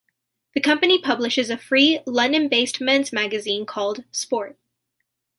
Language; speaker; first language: English; native; English